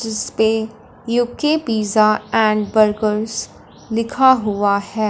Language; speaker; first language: Hindi; non-native, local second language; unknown